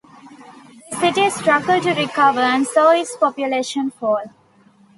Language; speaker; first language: English; non-native, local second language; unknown